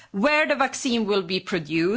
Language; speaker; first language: English; non-native, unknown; Swedish